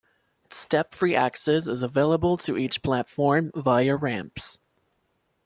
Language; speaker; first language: English; non-native, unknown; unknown